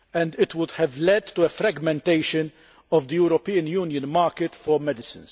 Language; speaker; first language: English; non-native, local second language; Maltese